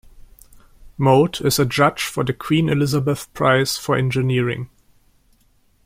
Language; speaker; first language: English; non-native, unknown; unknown